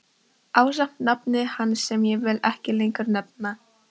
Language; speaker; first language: Icelandic; non-native, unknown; Polish